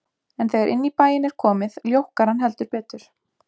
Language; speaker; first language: Icelandic; native; Icelandic